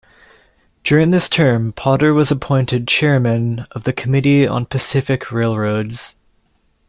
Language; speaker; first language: English; native; English